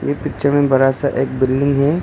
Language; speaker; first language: Hindi; non-native, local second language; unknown